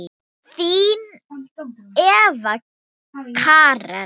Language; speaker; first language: Icelandic; non-native, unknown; Thai